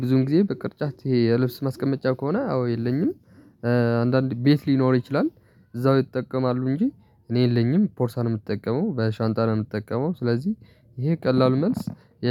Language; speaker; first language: Amharic; non-native, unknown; Tigrinya